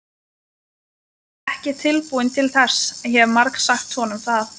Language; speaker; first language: Icelandic; non-native, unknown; Lithuanian